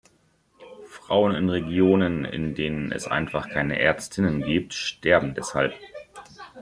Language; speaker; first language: German; native; German